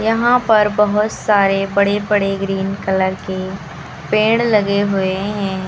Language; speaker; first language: Hindi; native; Hindi